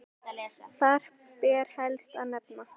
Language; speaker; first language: Icelandic; native; Icelandic